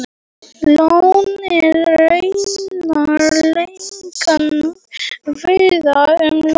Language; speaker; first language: Icelandic; non-native, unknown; Polish